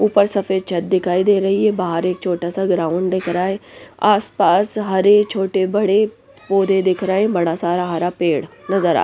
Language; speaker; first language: Hindi; non-native, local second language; Punjabi